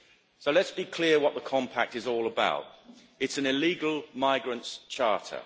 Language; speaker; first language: English; native; English